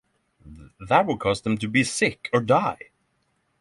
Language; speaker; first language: English; non-native, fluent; Norwegian